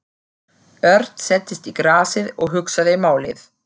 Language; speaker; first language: Icelandic; non-native, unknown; German